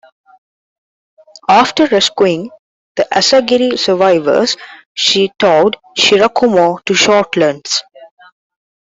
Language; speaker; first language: English; non-native, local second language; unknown